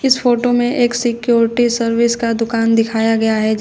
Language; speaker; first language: Hindi; native; Hindi